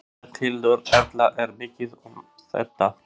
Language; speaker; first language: Icelandic; non-native, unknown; Albanian